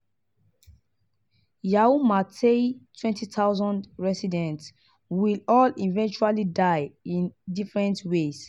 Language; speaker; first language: English; non-native, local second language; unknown